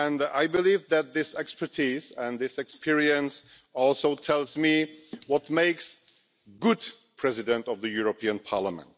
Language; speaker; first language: English; non-native, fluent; Czech